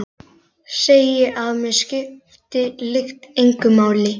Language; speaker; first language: Icelandic; native; Icelandic